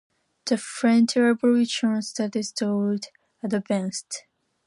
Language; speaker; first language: English; non-native, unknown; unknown